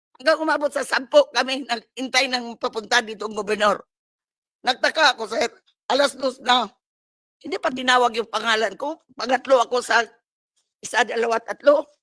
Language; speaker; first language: Filipino; non-native, local second language; Cebuano